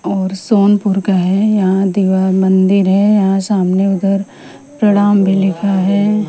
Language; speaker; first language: Hindi; non-native, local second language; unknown